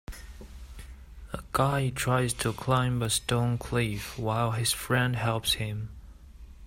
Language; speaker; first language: English; native; English